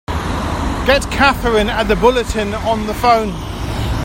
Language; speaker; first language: English; native; English